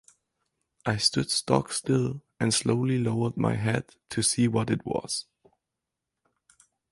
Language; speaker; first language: English; non-native, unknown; German